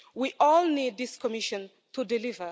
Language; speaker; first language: English; non-native, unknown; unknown